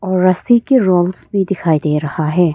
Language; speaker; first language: Hindi; early bilingual, other home language; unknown